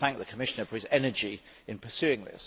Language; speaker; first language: English; native; English